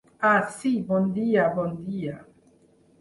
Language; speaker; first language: Catalan; non-native, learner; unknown